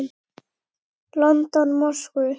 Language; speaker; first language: Icelandic; native; Icelandic